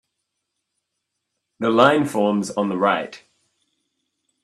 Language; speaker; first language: English; native; English